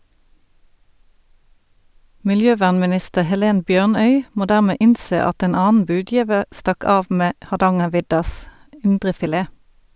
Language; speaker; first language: Norwegian; native; Norwegian